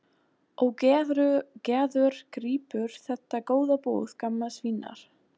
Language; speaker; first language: Icelandic; non-native, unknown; German